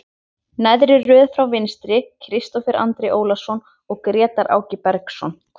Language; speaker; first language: Icelandic; native; Icelandic